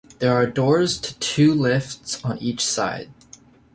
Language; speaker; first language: English; native; English